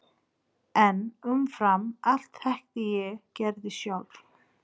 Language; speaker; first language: Icelandic; non-native, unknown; Nepali